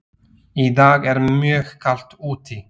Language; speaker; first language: Icelandic; non-native, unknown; Slovak